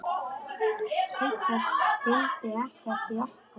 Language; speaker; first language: Icelandic; non-native, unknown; Polish